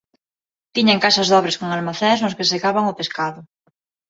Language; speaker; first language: Galician; non-native, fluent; Spanish